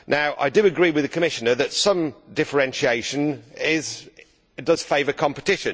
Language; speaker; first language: English; native; English